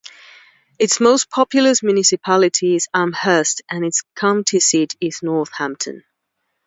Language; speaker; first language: English; non-native, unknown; Spanish